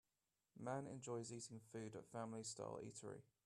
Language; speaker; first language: English; native; English